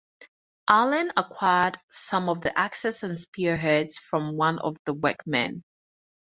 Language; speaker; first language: English; native; English